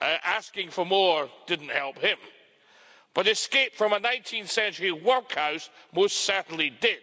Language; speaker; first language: English; native; English